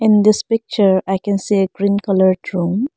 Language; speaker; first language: English; non-native, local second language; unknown